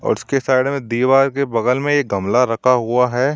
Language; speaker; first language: Hindi; native; Hindi